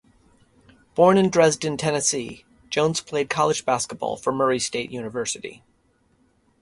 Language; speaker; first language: English; native; English